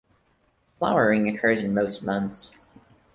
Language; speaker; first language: English; non-native, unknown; Portuguese